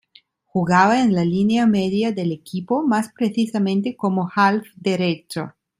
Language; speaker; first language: Spanish; non-native, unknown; Italian